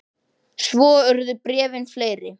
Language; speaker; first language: Icelandic; native; Icelandic